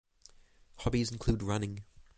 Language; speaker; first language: English; native; English